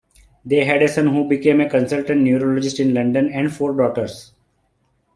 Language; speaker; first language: English; non-native, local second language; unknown